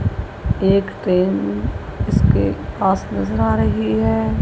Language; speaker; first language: Hindi; non-native, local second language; Punjabi